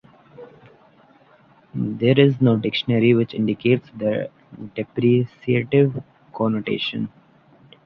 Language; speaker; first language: English; non-native, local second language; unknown